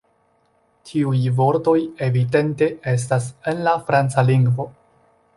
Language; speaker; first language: Esperanto; non-native, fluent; Chinese